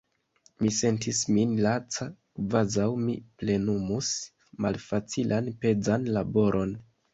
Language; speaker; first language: Esperanto; non-native, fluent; Kinyarwanda